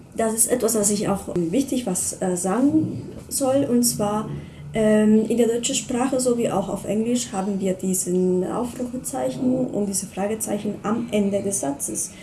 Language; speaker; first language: German; non-native, fluent; Spanish